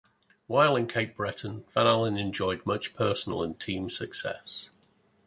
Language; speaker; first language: English; native; English